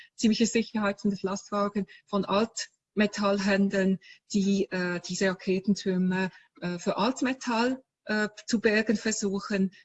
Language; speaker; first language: German; native; German